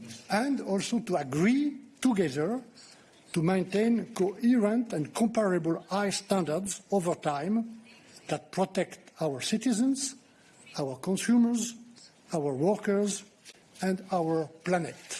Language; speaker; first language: English; non-native, fluent; French